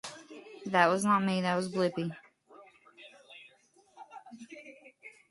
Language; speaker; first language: English; native; English